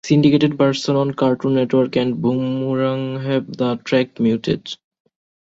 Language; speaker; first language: English; non-native, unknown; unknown